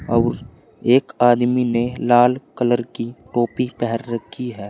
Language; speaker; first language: Hindi; native; Hindi